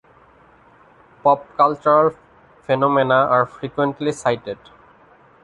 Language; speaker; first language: English; non-native, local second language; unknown